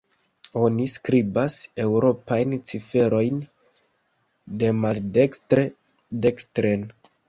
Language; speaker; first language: Esperanto; non-native, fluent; Kinyarwanda